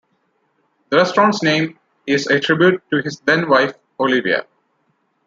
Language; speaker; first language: English; non-native, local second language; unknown